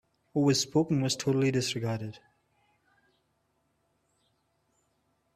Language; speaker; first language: English; non-native, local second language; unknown